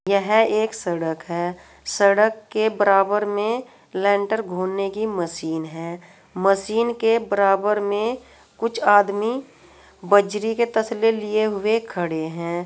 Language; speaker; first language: Hindi; native; Hindi